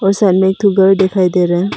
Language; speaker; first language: Hindi; non-native, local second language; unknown